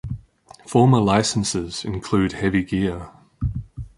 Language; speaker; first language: English; native; English